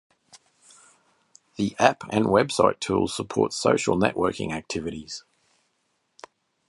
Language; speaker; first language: English; native; English